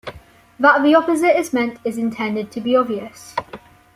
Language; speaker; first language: English; native; English